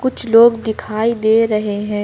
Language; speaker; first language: Hindi; native; Hindi